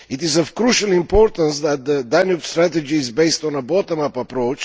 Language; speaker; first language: English; non-native, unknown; Bulgarian